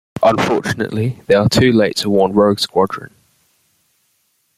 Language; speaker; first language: English; native; English